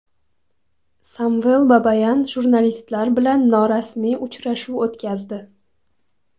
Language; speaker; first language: Uzbek; non-native, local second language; Kara-Kalpak